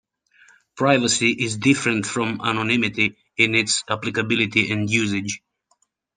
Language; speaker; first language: English; native; English